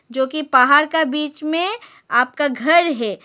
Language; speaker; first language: Hindi; non-native, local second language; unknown